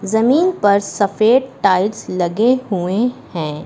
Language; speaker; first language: Hindi; native; Hindi